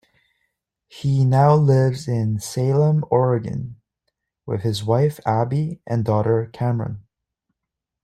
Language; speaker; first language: English; native; English